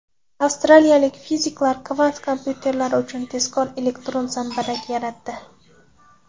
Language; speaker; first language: Uzbek; non-native, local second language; Kara-Kalpak